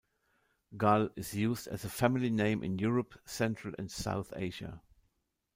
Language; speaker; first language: English; non-native, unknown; German